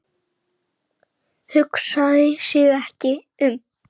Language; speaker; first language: Icelandic; native; Icelandic